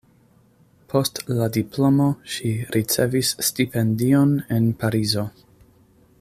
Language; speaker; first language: Esperanto; non-native, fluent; English